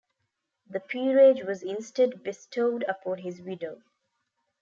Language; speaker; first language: English; non-native, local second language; Tamil